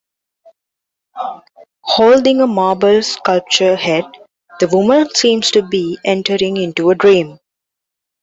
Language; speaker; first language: English; non-native, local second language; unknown